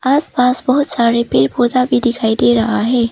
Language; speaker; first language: Hindi; early bilingual, other home language; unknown